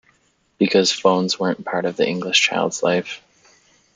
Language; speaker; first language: English; native; English